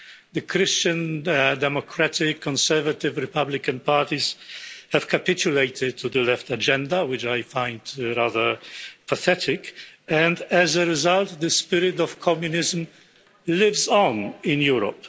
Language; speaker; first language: English; non-native, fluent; Polish